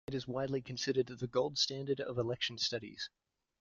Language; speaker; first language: English; native; English